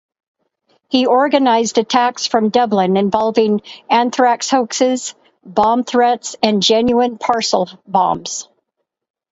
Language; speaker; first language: English; native; English